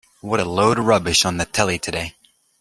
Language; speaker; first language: English; native; English